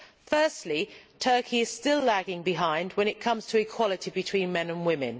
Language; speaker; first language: English; native; English